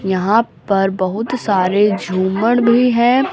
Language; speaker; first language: Hindi; native; Hindi